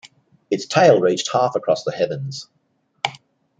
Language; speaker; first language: English; native; English